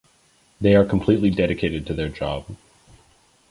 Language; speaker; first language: English; native; English